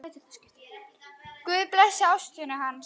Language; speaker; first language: Icelandic; native; Icelandic